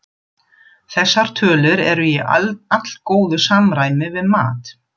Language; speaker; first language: Icelandic; non-native, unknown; German